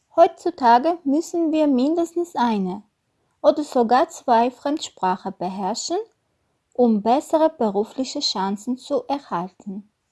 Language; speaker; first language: German; non-native, fluent; Armenian